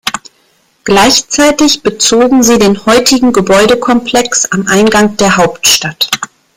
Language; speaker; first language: German; native; German